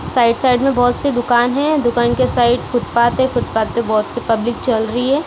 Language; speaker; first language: Hindi; non-native, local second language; Punjabi